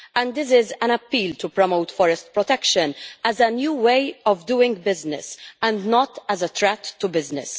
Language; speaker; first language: English; non-native, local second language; Maltese